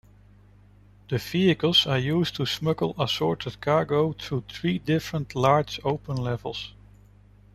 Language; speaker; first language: English; non-native, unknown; Dutch